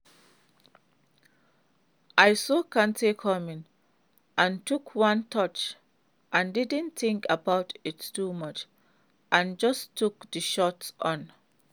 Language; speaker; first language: English; non-native, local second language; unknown